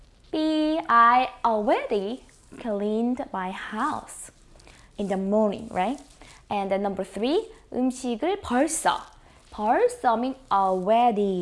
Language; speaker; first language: English; non-native, fluent; Korean